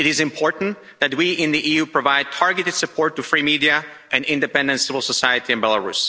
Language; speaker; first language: English; non-native, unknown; Slovak